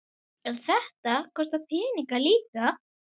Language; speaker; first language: Icelandic; native; Icelandic